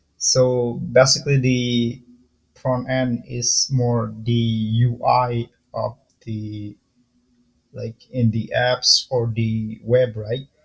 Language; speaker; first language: English; non-native, fluent; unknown